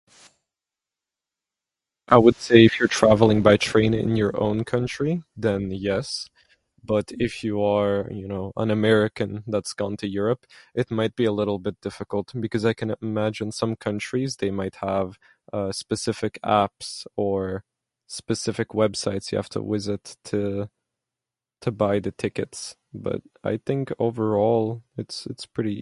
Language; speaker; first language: English; non-native, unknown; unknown